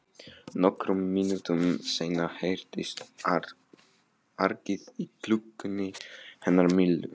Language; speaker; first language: Icelandic; non-native, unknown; Polish